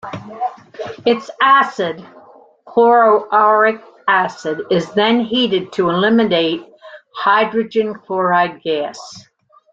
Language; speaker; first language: English; native; English